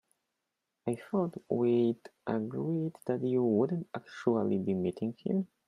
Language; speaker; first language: English; non-native, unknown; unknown